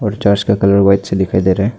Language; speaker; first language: Hindi; non-native, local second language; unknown